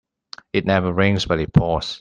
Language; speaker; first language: English; non-native, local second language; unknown